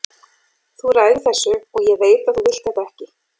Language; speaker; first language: Icelandic; native; Icelandic